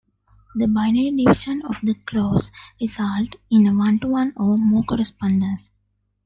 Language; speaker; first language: English; non-native, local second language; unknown